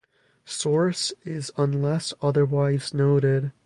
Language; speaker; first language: English; native; English